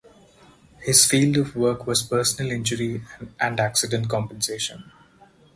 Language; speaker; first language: English; non-native, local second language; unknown